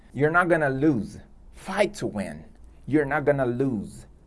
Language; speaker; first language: English; non-native, fluent; Portuguese